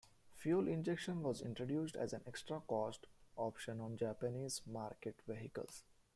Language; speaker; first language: English; non-native, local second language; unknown